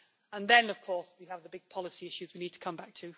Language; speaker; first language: English; native; English